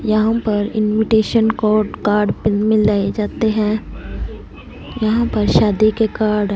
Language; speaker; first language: Hindi; non-native, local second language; Punjabi